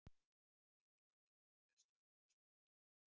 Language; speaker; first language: Icelandic; native; Icelandic